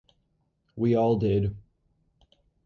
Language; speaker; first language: English; native; English